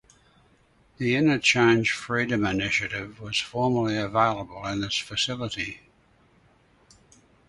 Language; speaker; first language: English; native; English